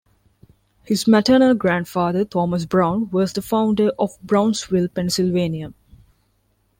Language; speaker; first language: English; non-native, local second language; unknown